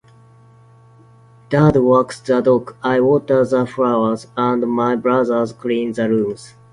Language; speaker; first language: English; non-native, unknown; Japanese